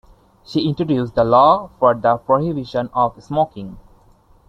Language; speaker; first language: English; non-native, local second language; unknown